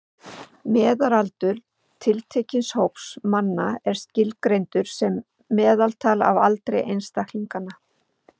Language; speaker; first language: Icelandic; native; Icelandic